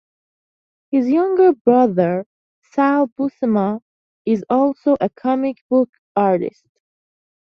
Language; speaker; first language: English; non-native, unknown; Persian